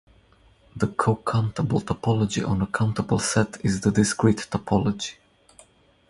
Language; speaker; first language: English; non-native, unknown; Croatian